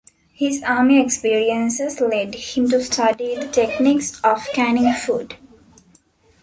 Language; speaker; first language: English; non-native, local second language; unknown